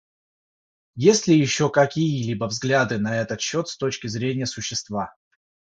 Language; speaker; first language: Russian; non-native, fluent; Georgian